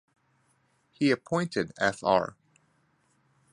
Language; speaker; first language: English; native; English